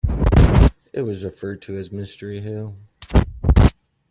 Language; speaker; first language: English; native; English